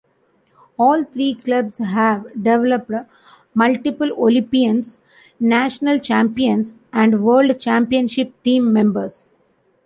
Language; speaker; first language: English; non-native, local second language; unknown